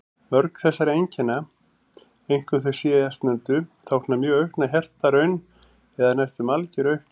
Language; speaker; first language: Icelandic; native; Icelandic